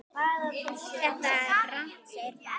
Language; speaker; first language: Icelandic; native; Icelandic